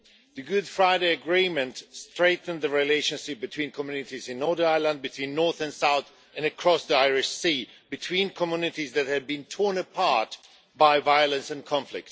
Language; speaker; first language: English; non-native, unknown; Swedish